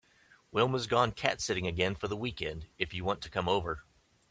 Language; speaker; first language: English; native; English